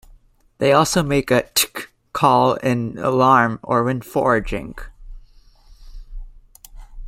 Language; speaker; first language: English; native; English